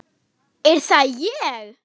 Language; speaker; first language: Icelandic; non-native, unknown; German